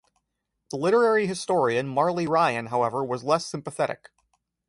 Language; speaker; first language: English; native; English